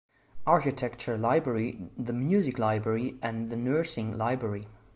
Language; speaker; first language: English; non-native, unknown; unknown